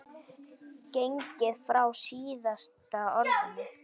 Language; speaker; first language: Icelandic; native; Icelandic